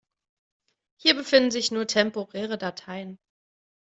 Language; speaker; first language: German; native; German